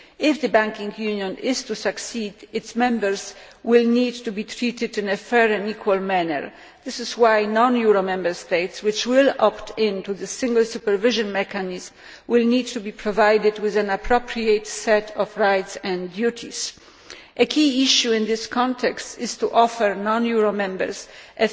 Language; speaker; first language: English; non-native, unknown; Polish